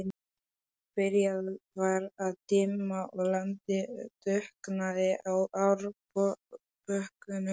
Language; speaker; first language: Icelandic; non-native, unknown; Polish